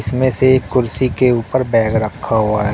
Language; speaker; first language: Hindi; native; Hindi